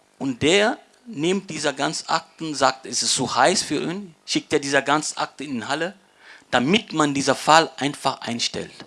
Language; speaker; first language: German; non-native, fluent; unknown